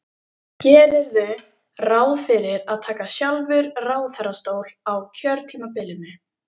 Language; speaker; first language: Icelandic; native; Icelandic